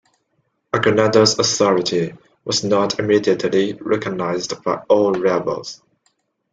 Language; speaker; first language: English; non-native, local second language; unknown